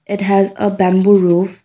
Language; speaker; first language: English; non-native, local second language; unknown